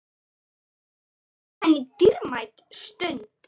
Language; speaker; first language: Icelandic; native; Icelandic